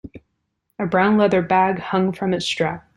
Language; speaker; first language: English; native; English